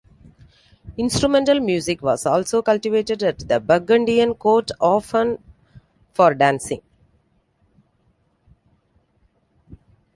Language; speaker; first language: English; non-native, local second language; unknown